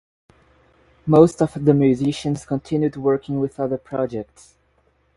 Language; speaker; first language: English; non-native, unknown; Portuguese